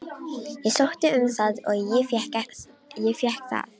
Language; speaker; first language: Icelandic; non-native, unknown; Romanian